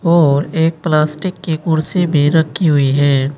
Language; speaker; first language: Hindi; native; Hindi